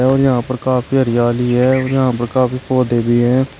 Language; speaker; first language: Hindi; native; Hindi